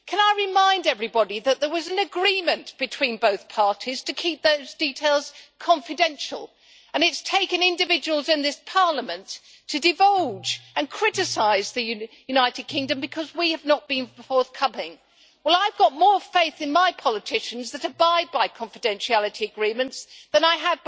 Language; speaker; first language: English; native; English